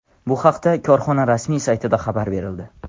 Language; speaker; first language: Uzbek; non-native, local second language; Tajik